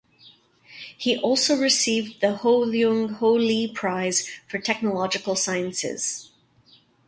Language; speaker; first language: English; native; English